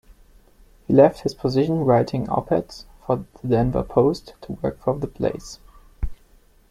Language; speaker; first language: English; non-native, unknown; German